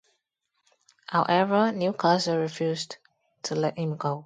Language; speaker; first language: English; non-native, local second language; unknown